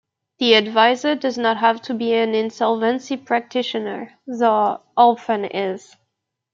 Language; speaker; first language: English; native; English